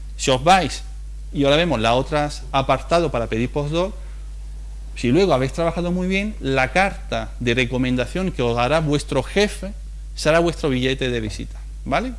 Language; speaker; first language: Spanish; non-native, fluent; Italian